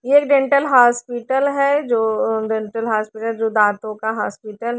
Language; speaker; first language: Hindi; native; Hindi